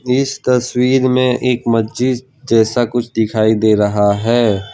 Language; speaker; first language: Hindi; non-native, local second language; Gujarati